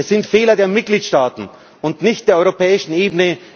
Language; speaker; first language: German; native; German